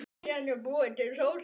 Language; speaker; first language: Icelandic; native; Icelandic